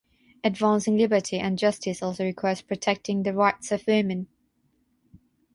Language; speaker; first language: English; non-native, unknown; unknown